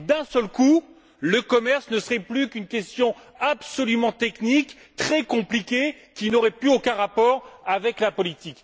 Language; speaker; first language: French; native; French